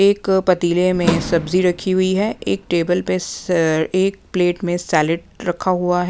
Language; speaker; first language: Hindi; non-native, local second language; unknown